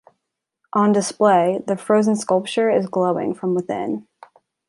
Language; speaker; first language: English; native; English